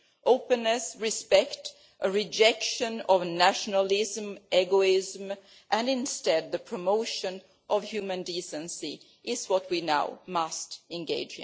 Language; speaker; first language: English; non-native, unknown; Swedish